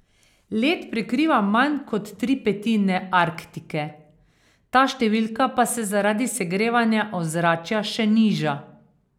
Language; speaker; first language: Slovenian; native; Slovenian